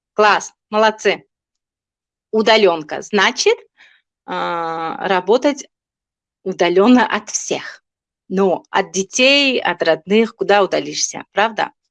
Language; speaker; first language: Russian; non-native, local second language; Tajik